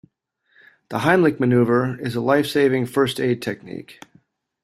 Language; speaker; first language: English; native; English